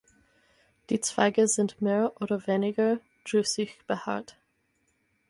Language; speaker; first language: German; non-native, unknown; English